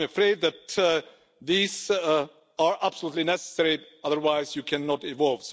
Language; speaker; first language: English; non-native, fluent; Czech